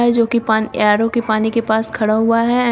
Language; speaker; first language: Hindi; native; Hindi